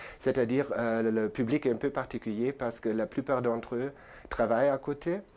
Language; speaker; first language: French; non-native, fluent; German